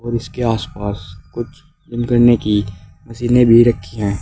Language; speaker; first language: Hindi; native; Hindi